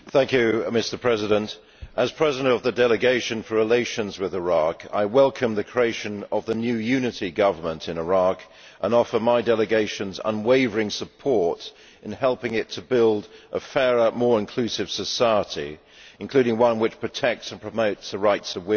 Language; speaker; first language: English; native; English